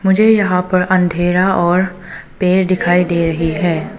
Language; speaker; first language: Hindi; non-native, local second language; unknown